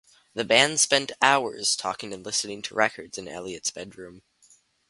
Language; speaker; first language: English; native; English